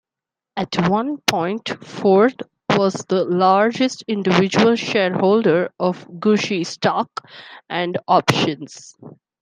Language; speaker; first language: English; non-native, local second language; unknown